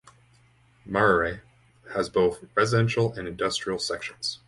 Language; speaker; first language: English; native; English